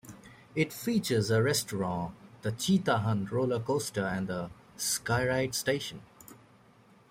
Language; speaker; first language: English; native; English